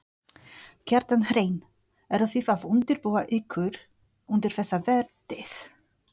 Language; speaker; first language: Icelandic; non-native, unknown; Polish